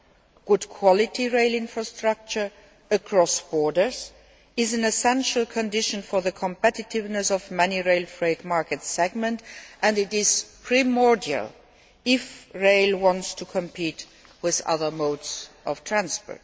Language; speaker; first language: English; non-native, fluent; Luxembourgish